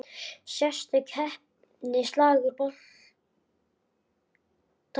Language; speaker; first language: Icelandic; native; Icelandic